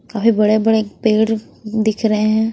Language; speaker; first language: Hindi; native; Hindi